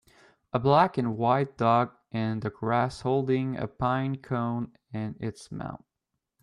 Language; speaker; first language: English; native; English